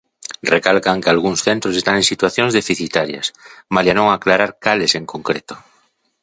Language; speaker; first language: Galician; native; Galician